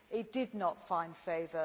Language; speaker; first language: English; native; English